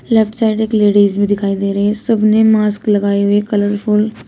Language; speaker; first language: Hindi; native; Hindi